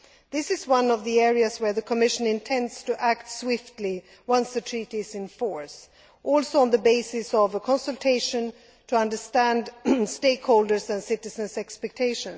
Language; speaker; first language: English; non-native, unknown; Swedish